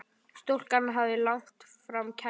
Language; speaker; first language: Icelandic; native; Icelandic